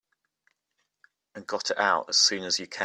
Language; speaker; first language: English; native; English